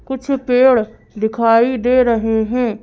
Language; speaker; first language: Hindi; native; Hindi